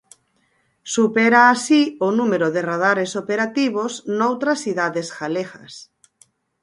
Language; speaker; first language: Galician; native; Galician